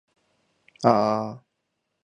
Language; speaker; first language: English; non-native, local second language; Fula